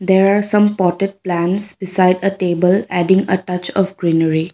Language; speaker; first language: English; non-native, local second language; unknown